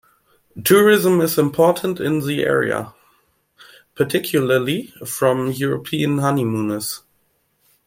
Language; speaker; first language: English; non-native, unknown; German